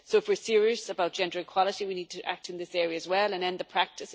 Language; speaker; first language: English; native; English